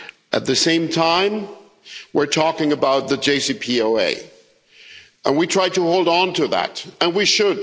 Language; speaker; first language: English; non-native, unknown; German